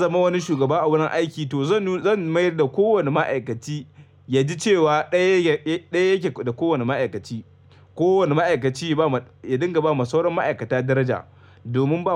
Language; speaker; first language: Hausa; native; Hausa